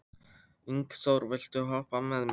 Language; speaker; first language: Icelandic; non-native, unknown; Polish